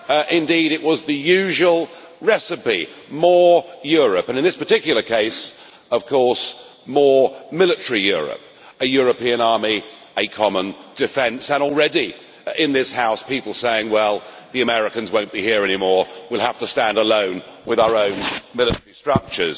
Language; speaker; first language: English; native; English